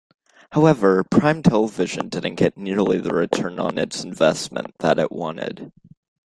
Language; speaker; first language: English; native; English